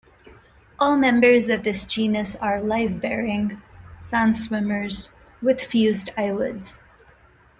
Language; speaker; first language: English; non-native, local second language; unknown